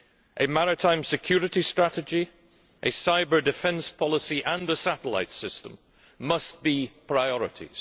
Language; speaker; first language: English; native; English